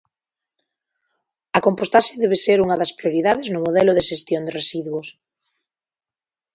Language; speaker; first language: Galician; native; Galician